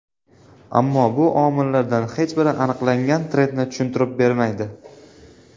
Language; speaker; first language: Uzbek; native; Uzbek